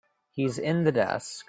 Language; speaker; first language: English; native; English